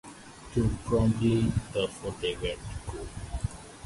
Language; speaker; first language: English; non-native, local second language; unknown